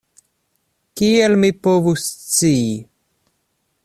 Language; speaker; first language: Esperanto; non-native, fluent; Russian